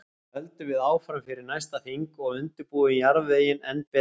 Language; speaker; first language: Icelandic; native; Icelandic